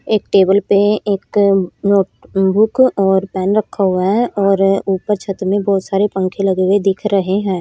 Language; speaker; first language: Hindi; native; Hindi